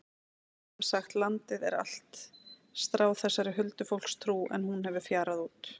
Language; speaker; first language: Icelandic; native; Icelandic